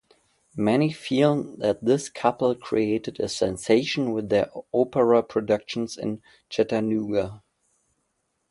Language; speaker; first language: English; non-native, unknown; German